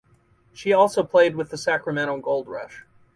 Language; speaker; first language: English; native; English